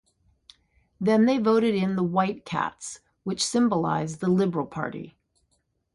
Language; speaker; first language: English; native; English